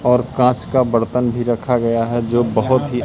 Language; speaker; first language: Hindi; native; Hindi